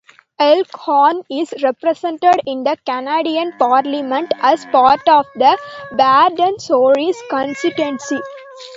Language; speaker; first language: English; non-native, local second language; Tamil